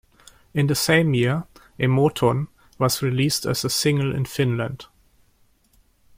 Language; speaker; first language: English; non-native, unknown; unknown